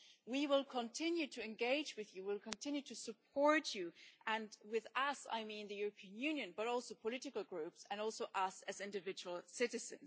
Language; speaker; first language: English; non-native, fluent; German